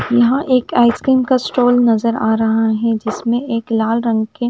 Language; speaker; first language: Hindi; non-native, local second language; Punjabi